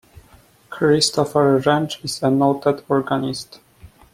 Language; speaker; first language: English; non-native, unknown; Polish